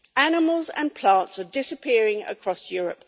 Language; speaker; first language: English; native; English